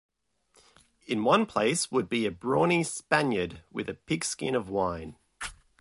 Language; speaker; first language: English; native; English